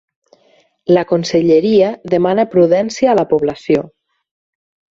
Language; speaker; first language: Catalan; native; Catalan